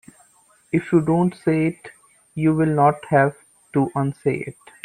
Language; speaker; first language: English; non-native, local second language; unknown